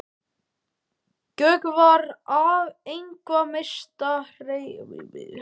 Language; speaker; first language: Icelandic; native; Icelandic